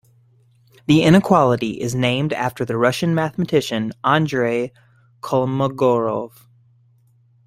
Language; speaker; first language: English; native; English